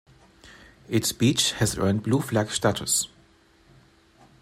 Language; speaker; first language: English; non-native, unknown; German